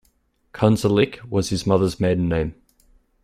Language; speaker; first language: English; native; English